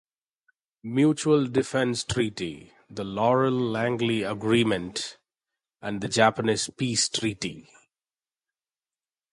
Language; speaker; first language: English; non-native, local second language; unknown